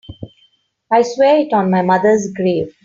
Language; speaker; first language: English; non-native, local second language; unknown